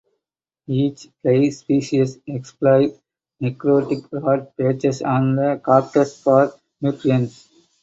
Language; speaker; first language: English; non-native, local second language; Tamil